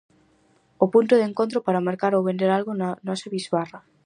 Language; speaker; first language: Galician; native; Galician